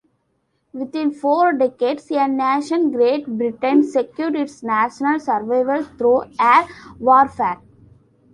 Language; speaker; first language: English; non-native, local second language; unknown